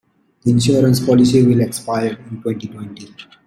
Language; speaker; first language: English; non-native, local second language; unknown